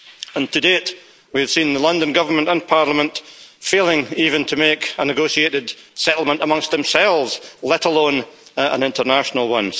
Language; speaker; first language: English; native; English